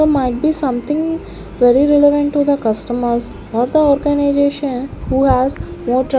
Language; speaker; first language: English; non-native, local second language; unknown